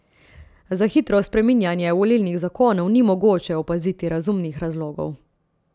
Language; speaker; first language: Slovenian; native; Slovenian